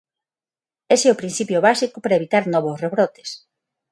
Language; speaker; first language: Galician; non-native, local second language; Spanish